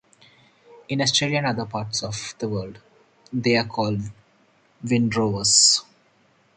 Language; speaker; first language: English; non-native, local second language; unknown